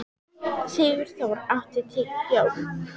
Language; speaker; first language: Icelandic; native; Icelandic